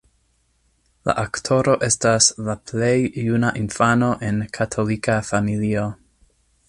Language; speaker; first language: Esperanto; non-native, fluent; English